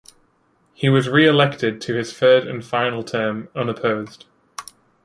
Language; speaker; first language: English; native; English